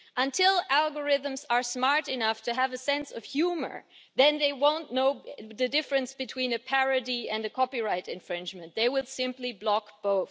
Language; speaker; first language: English; non-native, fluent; German